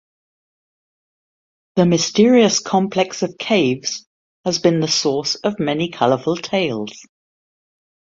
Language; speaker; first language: English; native; English